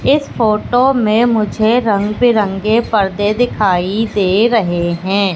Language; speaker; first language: Hindi; native; Hindi